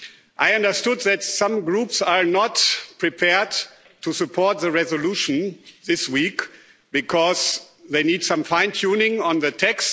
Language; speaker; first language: English; non-native, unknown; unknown